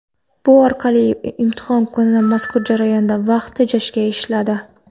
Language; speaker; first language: Uzbek; non-native, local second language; Kara-Kalpak